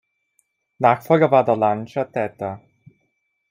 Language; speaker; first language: German; non-native, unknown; Italian